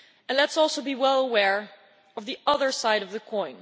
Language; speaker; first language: English; non-native, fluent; Dutch